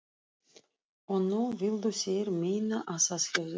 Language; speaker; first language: Icelandic; non-native, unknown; Russian